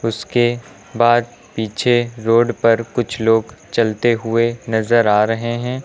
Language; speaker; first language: Hindi; native; Hindi